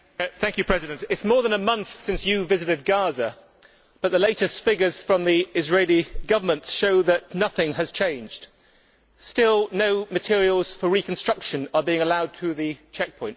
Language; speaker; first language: English; native; English